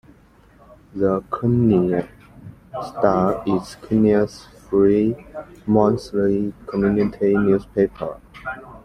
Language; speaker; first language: English; non-native, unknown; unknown